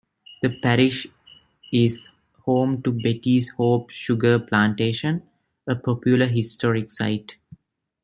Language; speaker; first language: English; non-native, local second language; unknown